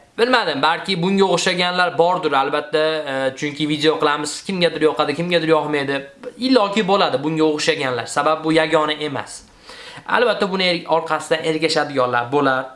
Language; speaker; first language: Uzbek; native; Uzbek